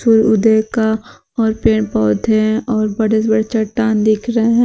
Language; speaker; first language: Hindi; native; Hindi